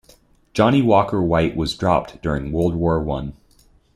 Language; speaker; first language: English; native; English